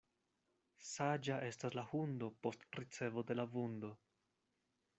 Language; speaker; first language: Esperanto; non-native, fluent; Spanish